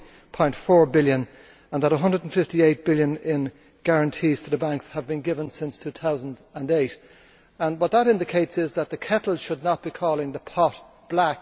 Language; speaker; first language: English; native; English